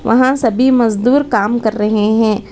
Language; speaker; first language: Hindi; non-native, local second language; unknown